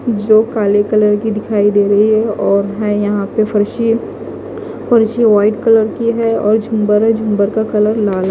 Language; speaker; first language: Hindi; non-native, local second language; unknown